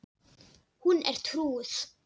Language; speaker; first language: Icelandic; non-native, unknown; Dutch